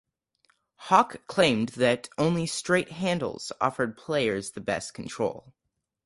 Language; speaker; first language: English; native; English